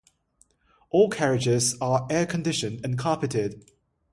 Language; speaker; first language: English; non-native, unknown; Chinese